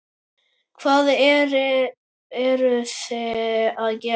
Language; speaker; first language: Icelandic; native; Icelandic